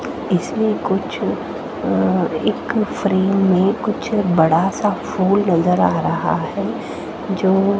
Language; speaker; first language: Hindi; native; Hindi